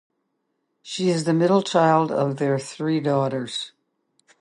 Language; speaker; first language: English; native; English